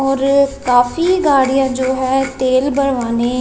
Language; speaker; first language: Hindi; non-native, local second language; Punjabi